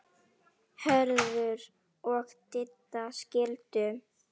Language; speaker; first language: Icelandic; non-native, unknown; Indonesian